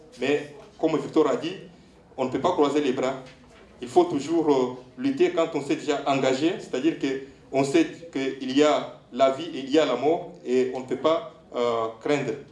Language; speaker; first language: French; non-native, local second language; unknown